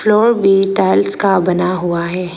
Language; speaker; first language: Hindi; non-native, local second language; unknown